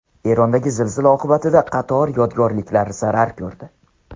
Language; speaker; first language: Uzbek; non-native, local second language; Tajik